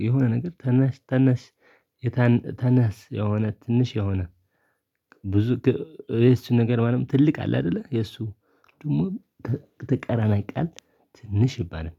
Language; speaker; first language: Amharic; non-native, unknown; Tigrinya